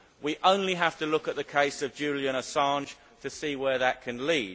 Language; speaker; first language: English; native; English